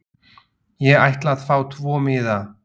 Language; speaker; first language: Icelandic; non-native, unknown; Slovak